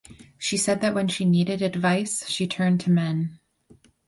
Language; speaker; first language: English; native; English